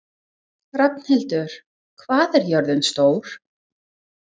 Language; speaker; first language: Icelandic; non-native, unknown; English